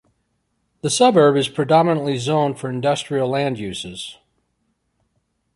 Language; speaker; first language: English; native; English